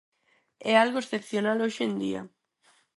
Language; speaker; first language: Galician; non-native, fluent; Spanish